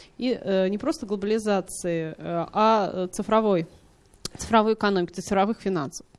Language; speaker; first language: Russian; native; Russian